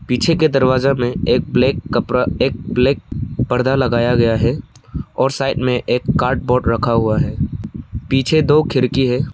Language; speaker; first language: Hindi; non-native, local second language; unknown